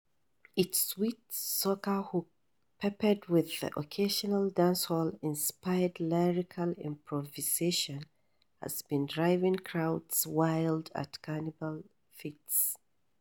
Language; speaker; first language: English; non-native, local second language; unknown